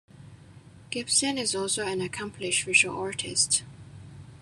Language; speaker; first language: English; non-native, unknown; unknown